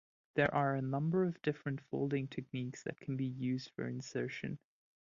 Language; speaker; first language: English; non-native, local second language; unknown